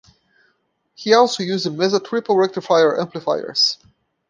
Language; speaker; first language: English; non-native, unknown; Portuguese